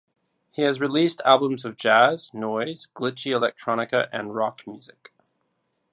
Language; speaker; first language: English; native; English